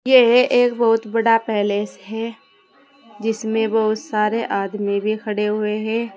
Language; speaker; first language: Hindi; native; Hindi